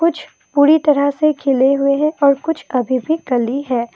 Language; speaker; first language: Hindi; non-native, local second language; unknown